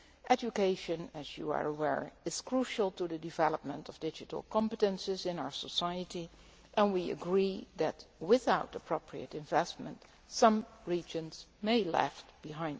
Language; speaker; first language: English; non-native, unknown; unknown